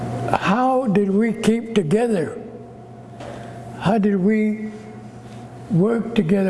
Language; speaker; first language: English; early bilingual, other home language; Spanish